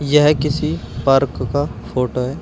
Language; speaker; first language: Hindi; native; Hindi